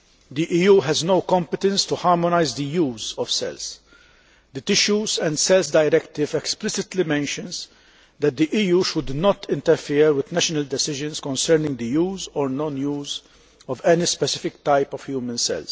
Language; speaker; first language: English; non-native, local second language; Maltese